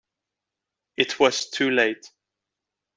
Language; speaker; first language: English; non-native, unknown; Dutch